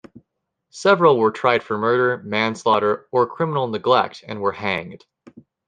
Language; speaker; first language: English; native; English